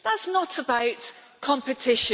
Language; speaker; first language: English; native; English